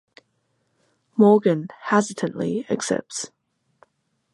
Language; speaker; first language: English; non-native, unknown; Chinese